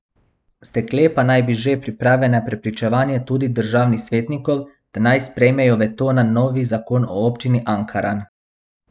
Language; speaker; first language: Slovenian; non-native, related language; Bosnian